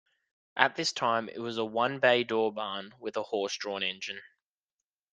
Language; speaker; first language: English; native; English